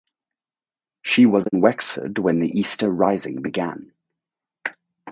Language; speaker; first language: English; native; English